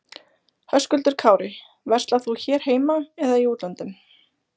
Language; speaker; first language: Icelandic; native; Icelandic